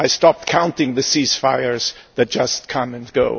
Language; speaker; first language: English; non-native, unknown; German